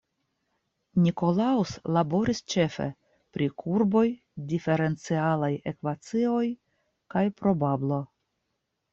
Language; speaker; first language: Esperanto; non-native, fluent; Russian